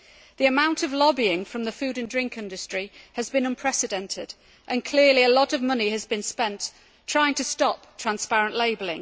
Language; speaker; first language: English; native; English